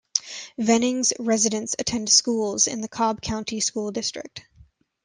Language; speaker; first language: English; native; English